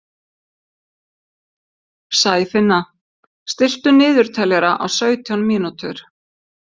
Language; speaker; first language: Icelandic; native; Icelandic